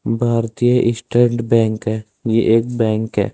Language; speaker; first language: Hindi; native; Hindi